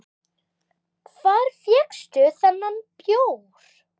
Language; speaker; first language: Icelandic; native; Icelandic